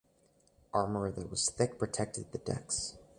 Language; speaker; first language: English; native; English